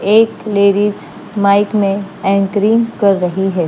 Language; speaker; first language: Hindi; non-native, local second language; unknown